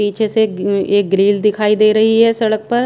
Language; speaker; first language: Hindi; non-native, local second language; Punjabi